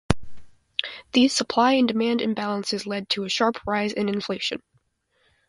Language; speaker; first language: English; native; English